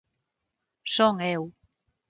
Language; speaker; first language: Galician; non-native, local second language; Spanish